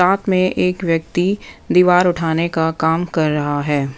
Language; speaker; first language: Hindi; non-native, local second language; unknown